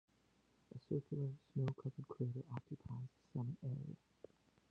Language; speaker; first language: English; native; English